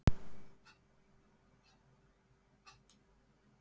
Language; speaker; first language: Icelandic; native; Icelandic